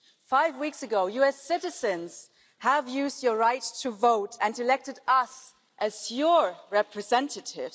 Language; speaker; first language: English; non-native, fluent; German